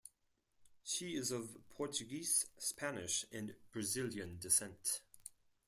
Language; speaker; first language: English; non-native, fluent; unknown